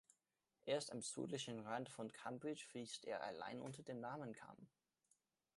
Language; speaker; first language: German; non-native, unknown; English